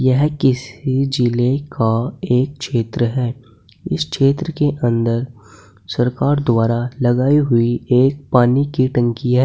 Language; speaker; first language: Hindi; native; Hindi